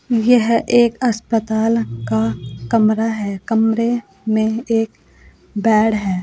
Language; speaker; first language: Hindi; native; Hindi